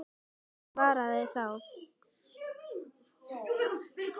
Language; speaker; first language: Icelandic; native; Icelandic